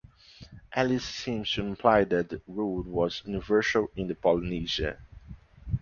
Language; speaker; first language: English; non-native, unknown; Portuguese